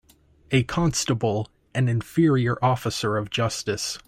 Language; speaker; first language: English; native; English